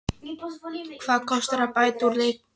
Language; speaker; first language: Icelandic; non-native, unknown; Polish